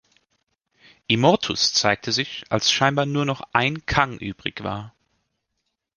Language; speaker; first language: German; native; German